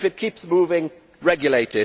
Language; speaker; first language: English; native; English